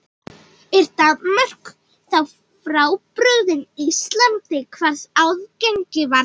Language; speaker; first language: Icelandic; native; Icelandic